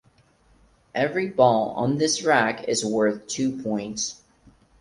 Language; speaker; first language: English; non-native, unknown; Portuguese